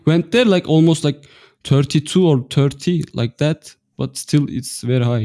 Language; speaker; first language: English; non-native, fluent; Turkish